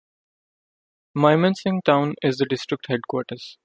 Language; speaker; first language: English; non-native, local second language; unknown